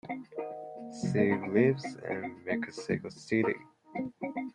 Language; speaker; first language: English; non-native, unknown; Japanese